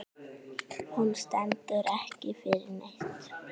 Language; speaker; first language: Icelandic; native; Icelandic